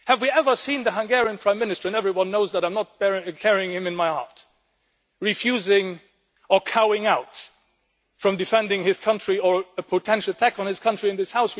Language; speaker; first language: English; non-native, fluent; Luxembourgish